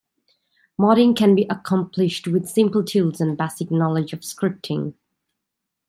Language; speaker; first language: English; native; English